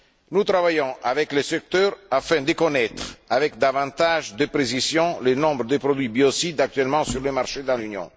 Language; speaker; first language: French; non-native, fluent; Italian